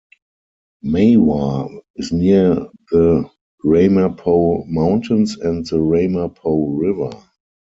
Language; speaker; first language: English; non-native, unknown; German